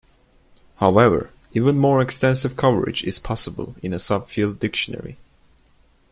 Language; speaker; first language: English; non-native, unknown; Turkish